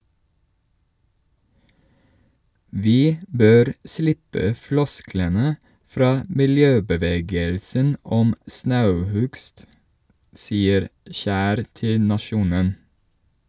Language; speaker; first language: Norwegian; non-native, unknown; English